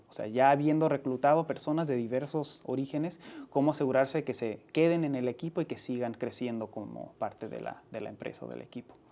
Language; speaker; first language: Spanish; early bilingual, heritage; Spanish